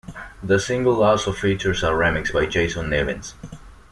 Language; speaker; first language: English; non-native, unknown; Spanish